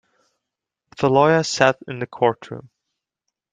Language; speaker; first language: English; non-native, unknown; Dutch